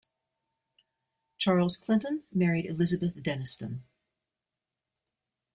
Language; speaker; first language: English; native; English